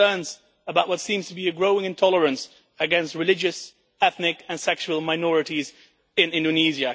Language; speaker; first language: English; non-native, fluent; Dutch